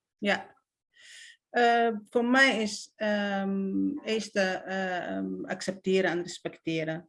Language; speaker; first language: Dutch; non-native, fluent; Arabic